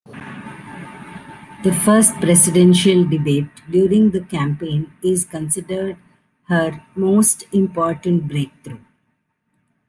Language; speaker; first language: English; non-native, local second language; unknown